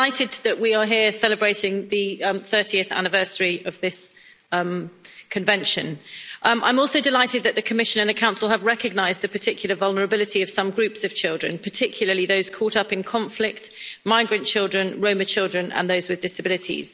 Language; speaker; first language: English; native; English